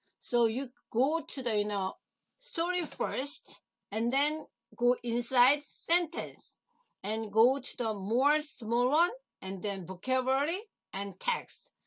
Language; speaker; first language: English; non-native, fluent; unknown